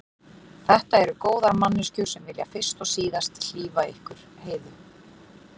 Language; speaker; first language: Icelandic; native; Icelandic